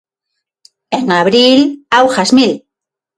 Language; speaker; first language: Galician; non-native, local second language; Spanish